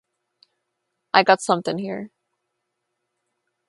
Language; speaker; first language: English; non-native, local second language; Filipino